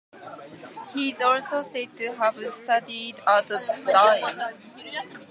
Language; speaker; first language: English; non-native, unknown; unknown